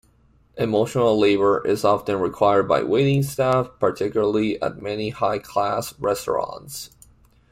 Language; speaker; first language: English; non-native, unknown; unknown